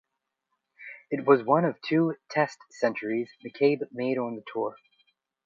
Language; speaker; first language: English; native; English